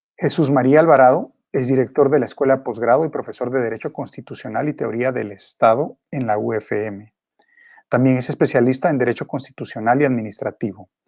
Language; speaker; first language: Spanish; native; Spanish